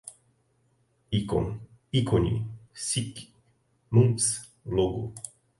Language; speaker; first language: Portuguese; native; Portuguese